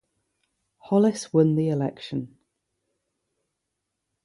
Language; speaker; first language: English; native; English